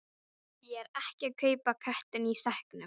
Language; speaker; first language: Icelandic; non-native, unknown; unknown